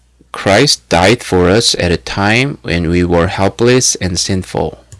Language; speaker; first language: English; non-native, fluent; Korean